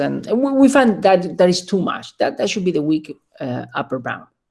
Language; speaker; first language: English; non-native, fluent; Spanish